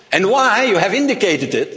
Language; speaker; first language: English; non-native, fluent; Dutch